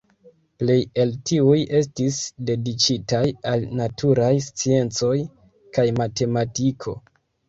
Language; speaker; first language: Esperanto; non-native, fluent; Kinyarwanda